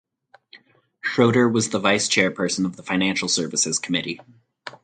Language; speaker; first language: English; native; English